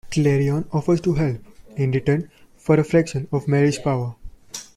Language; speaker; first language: English; non-native, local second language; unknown